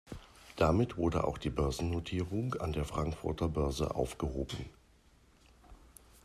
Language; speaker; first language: German; native; German